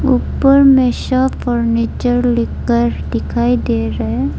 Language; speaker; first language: Hindi; early bilingual, other home language; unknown